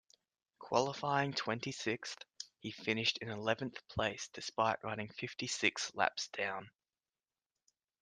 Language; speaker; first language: English; native; English